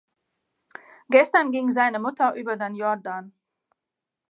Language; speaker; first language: German; non-native, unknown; Latvian